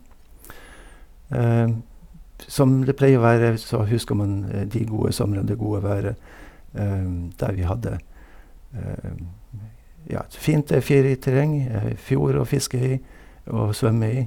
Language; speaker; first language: Norwegian; native; Norwegian